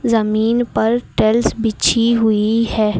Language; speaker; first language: Hindi; native; Hindi